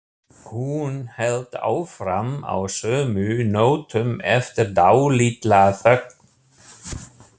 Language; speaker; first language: Icelandic; non-native, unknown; German